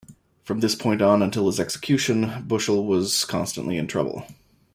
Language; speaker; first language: English; native; English